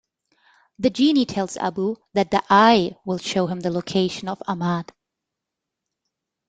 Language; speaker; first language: English; non-native, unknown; German